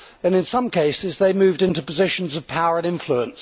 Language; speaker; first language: English; native; English